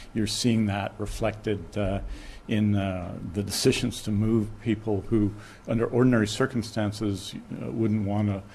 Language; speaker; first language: English; native; English